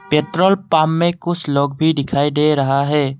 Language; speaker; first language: Hindi; non-native, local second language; Assamese